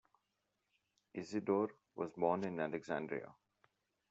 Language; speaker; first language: English; non-native, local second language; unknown